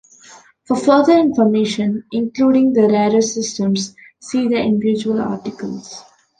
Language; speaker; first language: English; non-native, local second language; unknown